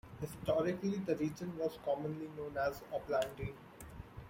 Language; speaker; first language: English; non-native, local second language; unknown